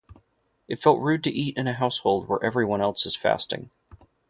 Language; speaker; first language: English; native; English